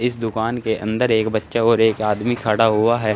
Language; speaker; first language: Hindi; native; Hindi